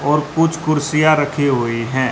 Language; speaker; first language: Hindi; native; Hindi